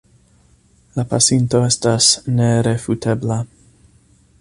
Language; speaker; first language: Esperanto; non-native, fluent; English